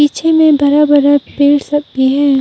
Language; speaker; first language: Hindi; non-native, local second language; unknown